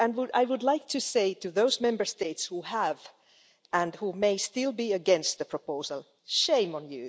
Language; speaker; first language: English; non-native, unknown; Finnish